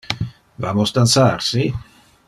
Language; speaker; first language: Interlingua; non-native, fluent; Dutch